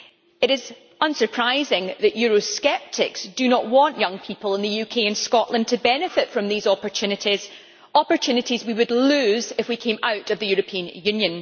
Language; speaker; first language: English; native; English